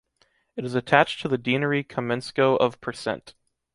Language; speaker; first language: English; native; English